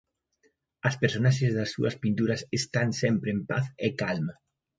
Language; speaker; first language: Galician; native; Galician